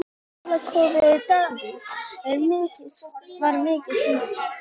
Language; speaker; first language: Icelandic; native; Icelandic